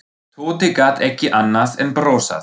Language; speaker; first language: Icelandic; non-native, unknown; German